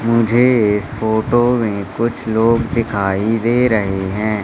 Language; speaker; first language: Hindi; native; Hindi